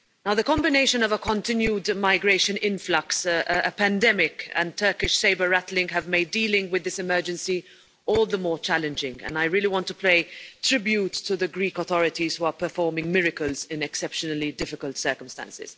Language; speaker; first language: English; non-native, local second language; Maltese